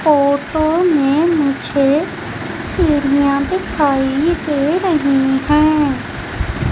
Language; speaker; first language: Hindi; native; Hindi